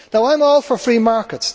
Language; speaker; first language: English; native; English